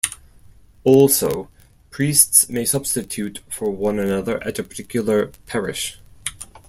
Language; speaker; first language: English; non-native, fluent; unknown